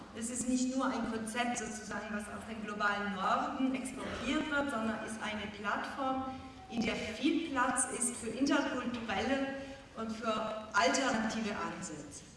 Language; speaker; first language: German; non-native, fluent; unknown